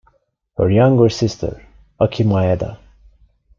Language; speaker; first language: English; non-native, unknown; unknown